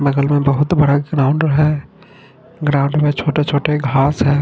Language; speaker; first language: Hindi; non-native, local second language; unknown